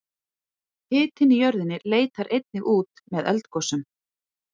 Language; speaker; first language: Icelandic; native; Icelandic